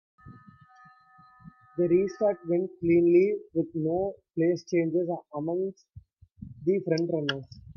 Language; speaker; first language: English; non-native, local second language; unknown